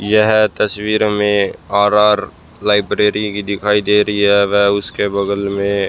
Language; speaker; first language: Hindi; native; Hindi